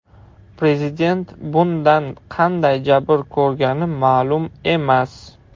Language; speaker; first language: Uzbek; non-native, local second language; Russian